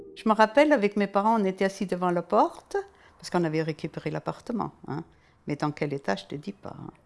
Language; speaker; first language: French; non-native, fluent; German